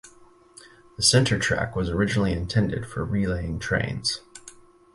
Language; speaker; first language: English; native; English